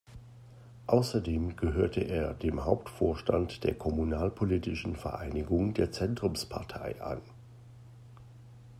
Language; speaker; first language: German; native; German